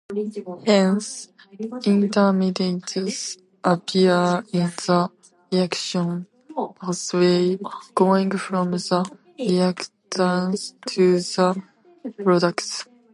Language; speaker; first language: English; non-native, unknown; Tatar